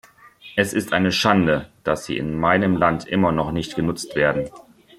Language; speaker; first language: German; native; German